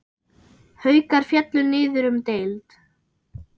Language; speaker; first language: Icelandic; non-native, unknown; German